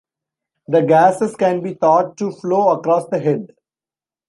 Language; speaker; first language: English; non-native, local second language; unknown